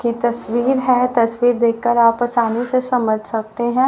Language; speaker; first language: Hindi; native; Hindi